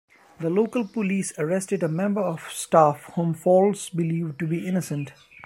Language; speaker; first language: English; non-native, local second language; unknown